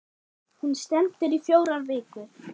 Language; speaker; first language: Icelandic; non-native, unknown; German